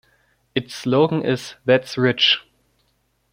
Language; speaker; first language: English; non-native, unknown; German